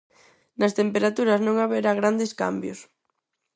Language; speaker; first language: Galician; non-native, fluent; Spanish